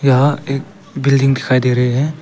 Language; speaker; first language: Hindi; early bilingual, other home language; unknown